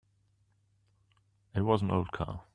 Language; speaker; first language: English; non-native, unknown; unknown